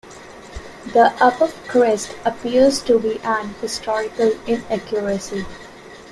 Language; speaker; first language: English; non-native, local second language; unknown